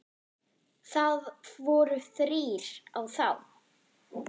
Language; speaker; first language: Icelandic; non-native, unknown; German